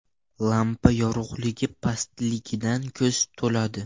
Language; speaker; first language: Uzbek; non-native, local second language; Russian